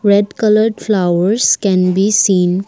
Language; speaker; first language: English; non-native, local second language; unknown